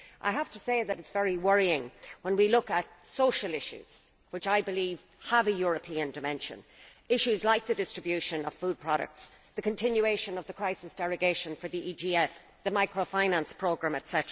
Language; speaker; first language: English; native; English